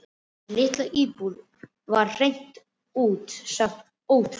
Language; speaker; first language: Icelandic; native; Icelandic